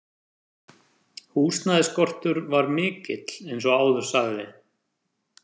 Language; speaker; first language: Icelandic; non-native, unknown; French